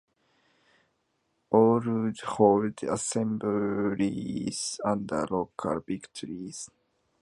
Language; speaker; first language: English; non-native, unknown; Japanese